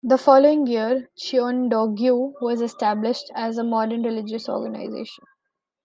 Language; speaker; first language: English; non-native, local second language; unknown